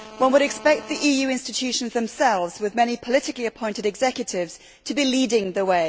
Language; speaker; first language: English; native; English